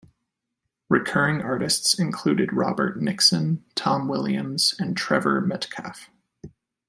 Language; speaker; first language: English; native; English